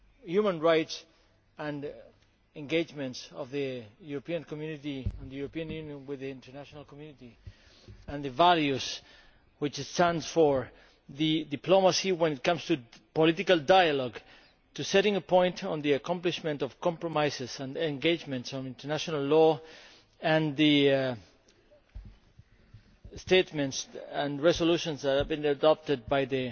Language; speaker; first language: English; non-native, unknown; Spanish